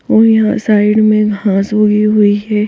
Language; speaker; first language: Hindi; native; Hindi